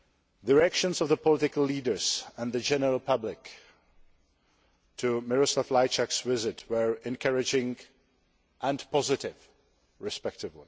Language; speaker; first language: English; non-native, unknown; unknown